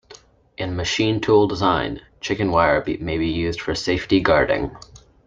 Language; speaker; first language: English; native; English